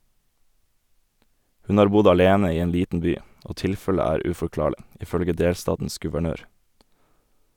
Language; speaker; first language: Norwegian; native; Norwegian